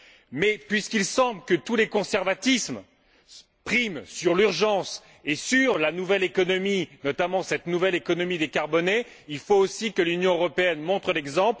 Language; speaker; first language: French; native; French